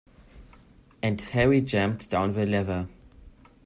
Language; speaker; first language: English; non-native, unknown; German